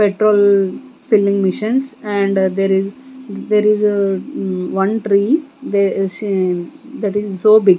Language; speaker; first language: English; non-native, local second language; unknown